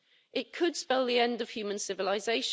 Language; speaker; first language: English; native; English